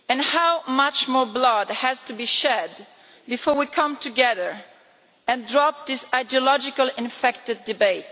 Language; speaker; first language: English; non-native, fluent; Italian